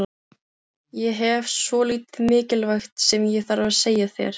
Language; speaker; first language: Icelandic; non-native, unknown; Filipino